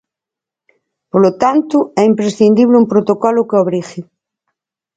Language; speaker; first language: Galician; native; Galician